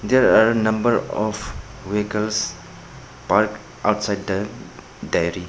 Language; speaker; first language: English; non-native, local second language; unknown